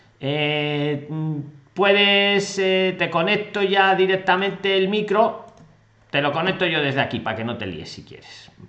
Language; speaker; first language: Spanish; native; Spanish